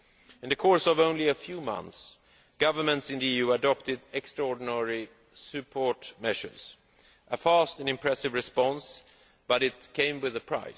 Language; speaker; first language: English; non-native, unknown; Swedish